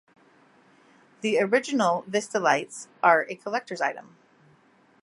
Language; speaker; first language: English; native; English